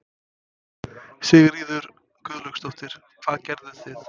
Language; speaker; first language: Icelandic; non-native, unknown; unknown